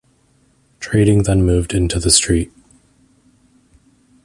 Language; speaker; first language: English; native; English